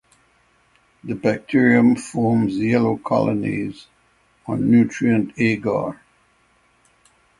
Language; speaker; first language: English; native; English